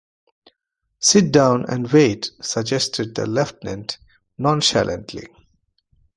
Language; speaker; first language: English; non-native, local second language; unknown